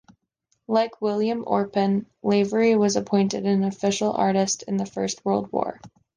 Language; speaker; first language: English; native; English